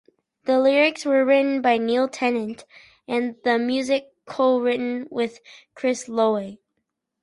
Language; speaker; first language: English; native; English